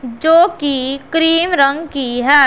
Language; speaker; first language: Hindi; non-native, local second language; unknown